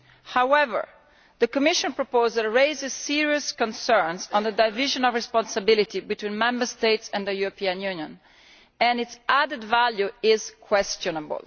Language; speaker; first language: English; non-native, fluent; Italian